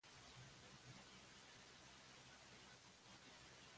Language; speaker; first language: English; native; English